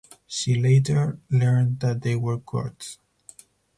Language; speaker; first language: English; non-native, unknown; Spanish